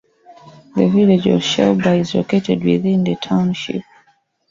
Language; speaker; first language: English; native; English